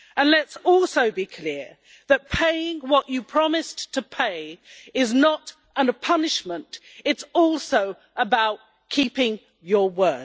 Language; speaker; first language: English; native; English